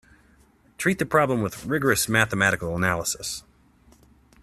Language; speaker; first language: English; native; English